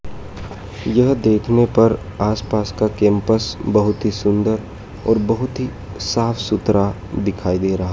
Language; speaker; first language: Hindi; native; Hindi